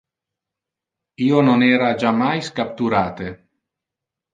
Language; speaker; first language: Interlingua; non-native, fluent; Italian